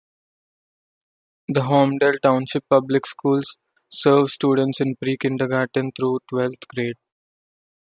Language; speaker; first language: English; non-native, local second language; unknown